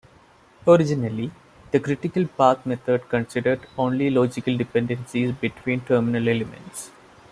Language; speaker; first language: English; non-native, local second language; Malayalam